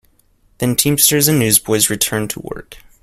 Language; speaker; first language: English; native; English